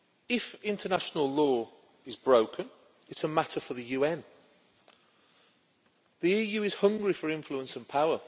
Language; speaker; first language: English; native; English